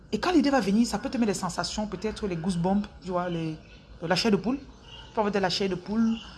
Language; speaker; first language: French; non-native, local second language; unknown